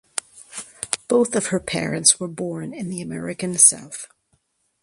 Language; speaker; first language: English; native; English